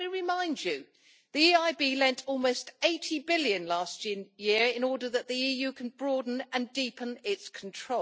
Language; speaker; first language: English; native; English